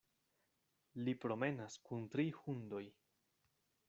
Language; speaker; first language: Esperanto; non-native, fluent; Spanish